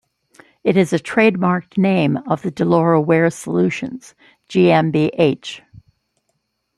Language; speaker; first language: English; native; English